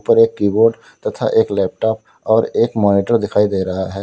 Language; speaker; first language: Hindi; native; Hindi